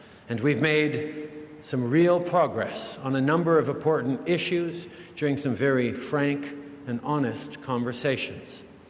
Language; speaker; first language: English; native; English